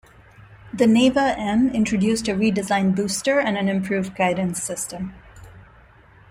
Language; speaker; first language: English; non-native, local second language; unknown